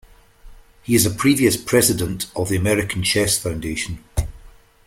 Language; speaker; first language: English; native; English